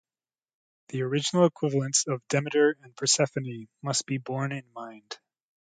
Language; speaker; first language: English; native; English